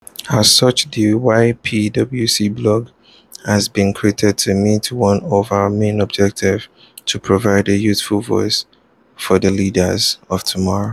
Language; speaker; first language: English; non-native, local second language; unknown